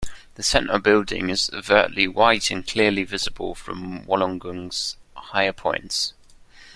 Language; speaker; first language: English; non-native, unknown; German